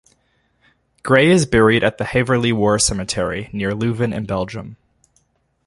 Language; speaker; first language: English; native; English